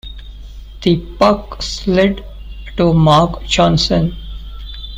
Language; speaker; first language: English; non-native, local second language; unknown